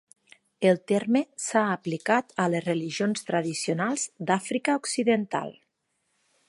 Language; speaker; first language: Catalan; native; Catalan